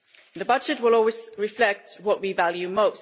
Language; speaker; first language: English; non-native, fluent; German